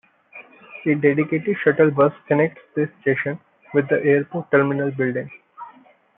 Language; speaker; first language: English; non-native, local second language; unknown